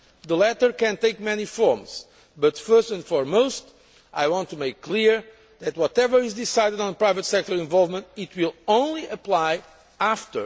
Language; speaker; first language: English; non-native, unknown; Portuguese